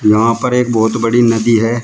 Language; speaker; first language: Hindi; native; Hindi